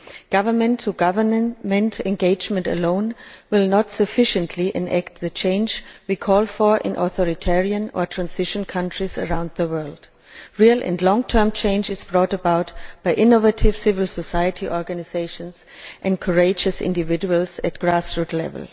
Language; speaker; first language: English; non-native, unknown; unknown